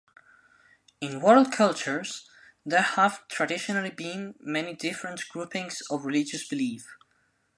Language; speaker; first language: English; non-native, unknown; Spanish